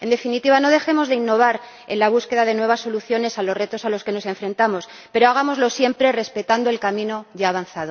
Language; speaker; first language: Spanish; native; Spanish